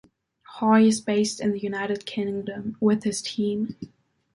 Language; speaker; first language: English; non-native, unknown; German